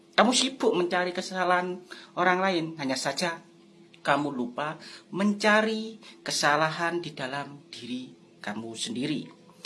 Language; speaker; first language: Indonesian; non-native, local second language; Javanese